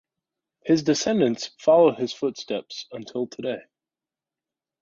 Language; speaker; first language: English; native; English